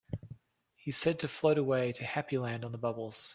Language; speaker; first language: English; native; English